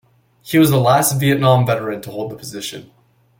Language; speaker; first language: English; native; English